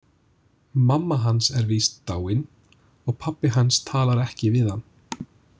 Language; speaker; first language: Icelandic; non-native, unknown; English